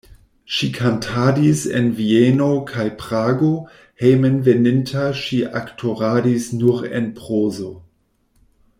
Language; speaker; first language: Esperanto; non-native, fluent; German